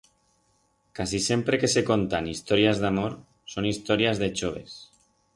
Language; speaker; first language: Aragonese; non-native, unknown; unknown